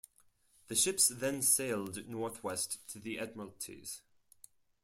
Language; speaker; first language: English; non-native, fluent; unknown